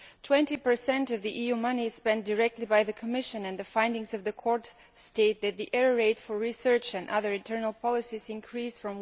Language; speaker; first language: English; non-native, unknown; Bulgarian